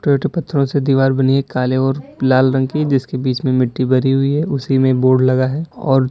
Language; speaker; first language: Hindi; native; Hindi